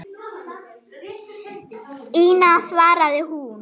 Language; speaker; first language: Icelandic; non-native, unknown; German